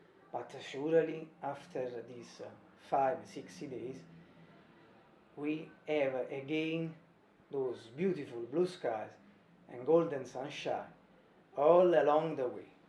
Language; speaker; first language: English; non-native, learner; Italian